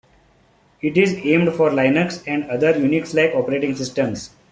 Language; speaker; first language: English; non-native, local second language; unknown